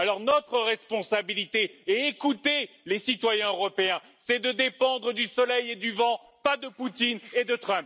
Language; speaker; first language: French; native; French